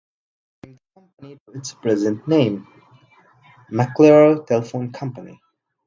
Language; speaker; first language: English; non-native, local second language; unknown